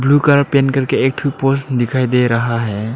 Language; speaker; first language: Hindi; non-native, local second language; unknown